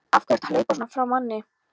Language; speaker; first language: Icelandic; non-native, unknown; Polish